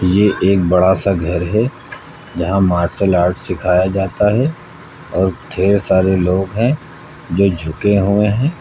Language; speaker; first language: Hindi; native; Hindi